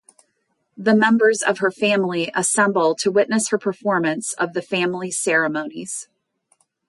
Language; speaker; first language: English; native; English